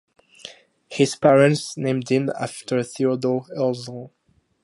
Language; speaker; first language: English; non-native, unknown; French